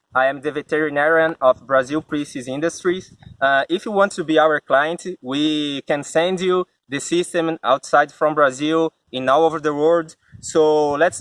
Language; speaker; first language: English; non-native, learner; Portuguese